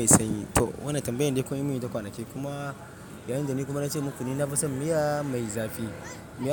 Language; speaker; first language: Hausa; non-native, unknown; Yoruba